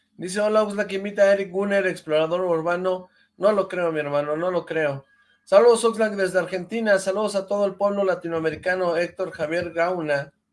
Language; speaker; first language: Spanish; native; Spanish